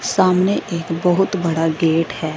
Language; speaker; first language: Hindi; non-native, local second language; Punjabi